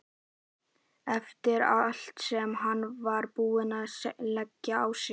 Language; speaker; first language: Icelandic; native; Icelandic